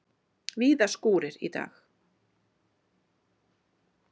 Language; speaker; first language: Icelandic; native; Icelandic